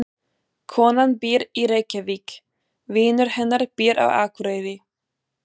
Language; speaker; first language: Icelandic; non-native, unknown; German